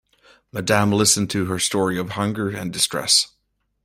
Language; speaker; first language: English; native; English